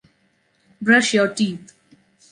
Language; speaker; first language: English; non-native, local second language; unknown